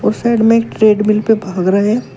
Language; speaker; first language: Hindi; native; Hindi